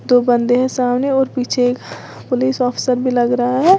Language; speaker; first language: Hindi; native; Hindi